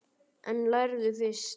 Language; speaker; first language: Icelandic; native; Icelandic